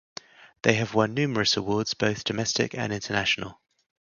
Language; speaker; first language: English; native; English